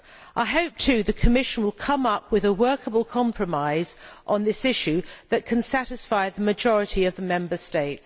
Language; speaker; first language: English; native; English